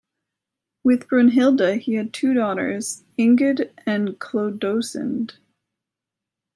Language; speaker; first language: English; native; English